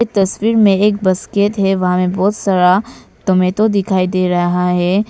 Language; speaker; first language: Hindi; non-native, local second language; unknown